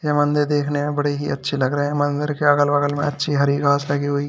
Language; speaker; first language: Hindi; native; Hindi